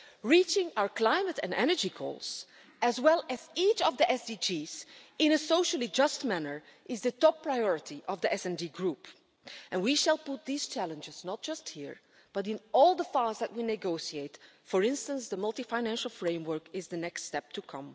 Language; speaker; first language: English; non-native, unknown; Dutch